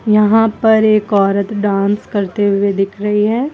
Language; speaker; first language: Hindi; native; Hindi